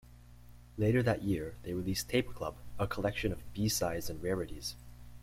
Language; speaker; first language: English; native; English